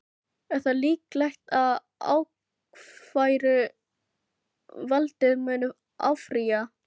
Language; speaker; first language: Icelandic; non-native, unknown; Filipino